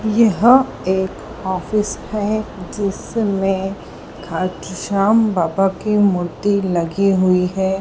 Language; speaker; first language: Hindi; native; Hindi